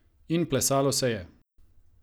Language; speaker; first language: Slovenian; non-native, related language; Croatian